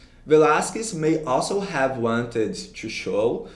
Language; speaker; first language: English; non-native, fluent; Portuguese